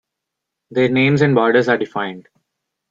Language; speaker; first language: English; non-native, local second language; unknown